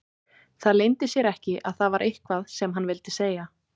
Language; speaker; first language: Icelandic; native; Icelandic